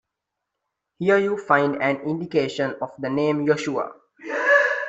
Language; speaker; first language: English; non-native, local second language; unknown